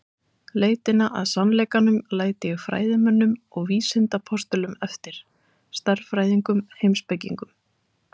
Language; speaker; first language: Icelandic; native; Icelandic